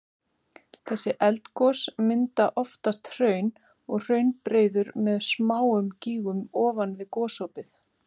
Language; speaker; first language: Icelandic; native; Icelandic